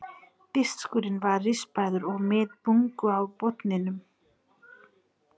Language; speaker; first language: Icelandic; non-native, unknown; Nepali